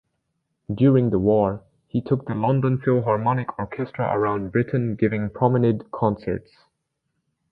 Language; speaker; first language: English; native; English